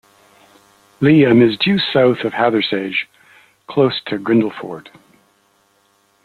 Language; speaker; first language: English; native; English